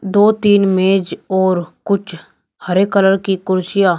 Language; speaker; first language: Hindi; native; Hindi